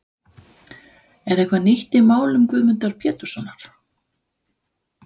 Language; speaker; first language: Icelandic; non-native, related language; Danish